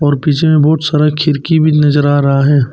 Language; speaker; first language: Hindi; non-native, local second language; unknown